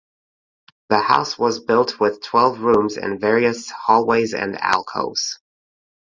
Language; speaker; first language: English; native; English